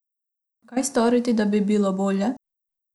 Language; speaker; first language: Slovenian; non-native, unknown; Macedonian